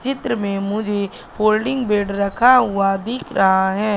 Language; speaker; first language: Hindi; native; Hindi